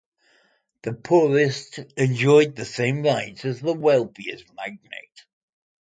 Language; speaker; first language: English; native; English